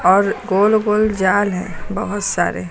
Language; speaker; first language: Hindi; native; Hindi